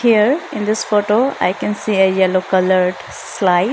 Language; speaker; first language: English; non-native, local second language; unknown